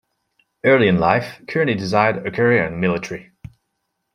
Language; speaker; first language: English; non-native, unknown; French